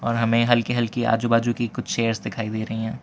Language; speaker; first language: Hindi; non-native, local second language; Gujarati